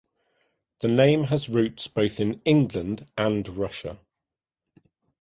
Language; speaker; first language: English; native; English